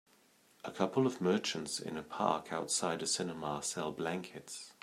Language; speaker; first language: English; native; English